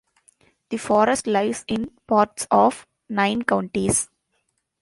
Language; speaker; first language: English; non-native, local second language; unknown